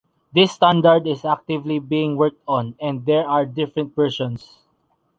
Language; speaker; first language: English; non-native, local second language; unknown